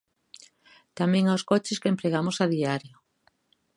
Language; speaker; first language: Galician; native; Galician